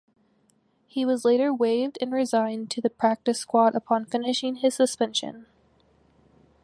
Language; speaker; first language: English; native; English